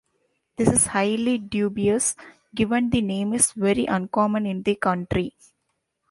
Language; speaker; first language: English; non-native, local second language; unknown